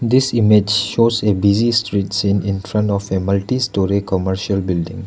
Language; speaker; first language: English; non-native, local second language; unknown